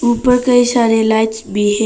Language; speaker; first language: Hindi; non-native, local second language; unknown